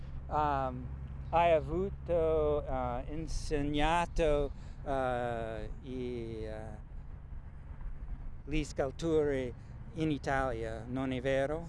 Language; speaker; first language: Italian; non-native, learner; English